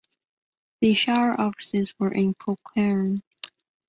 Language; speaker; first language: English; native; English